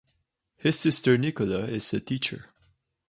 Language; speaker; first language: English; non-native, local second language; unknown